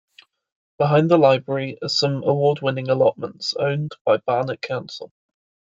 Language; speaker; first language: English; native; English